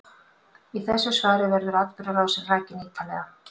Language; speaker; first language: Icelandic; native; Icelandic